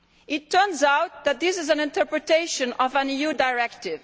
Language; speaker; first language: English; non-native, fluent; Italian